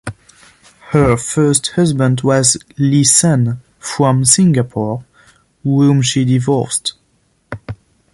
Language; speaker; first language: English; non-native, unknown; French